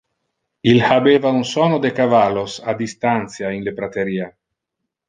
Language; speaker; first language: Interlingua; non-native, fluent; Italian